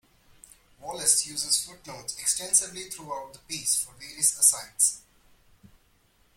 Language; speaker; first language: English; non-native, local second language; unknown